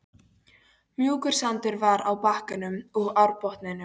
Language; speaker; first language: Icelandic; non-native, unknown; Polish